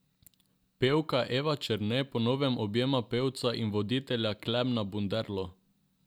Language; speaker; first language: Slovenian; non-native, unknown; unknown